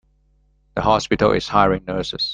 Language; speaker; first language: English; non-native, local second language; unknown